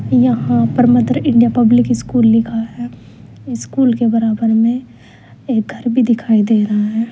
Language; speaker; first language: Hindi; native; Hindi